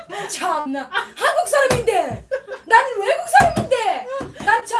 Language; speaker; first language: Korean; non-native, fluent; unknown